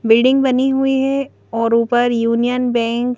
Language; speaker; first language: Hindi; native; Hindi